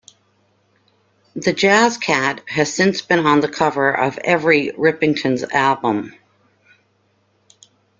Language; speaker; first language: English; native; English